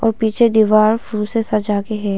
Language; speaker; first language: Hindi; non-native, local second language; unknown